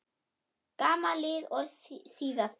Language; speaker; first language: Icelandic; non-native, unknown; German